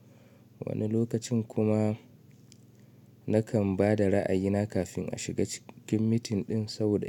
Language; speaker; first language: Hausa; native; Hausa